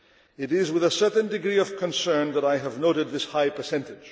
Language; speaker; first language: English; non-native, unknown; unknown